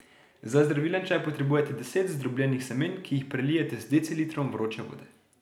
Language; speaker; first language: Slovenian; native; Slovenian